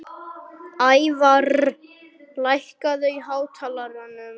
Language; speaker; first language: Icelandic; non-native, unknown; German